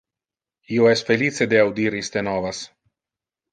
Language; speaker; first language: Interlingua; non-native, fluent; Italian